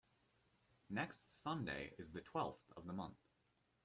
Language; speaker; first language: English; native; English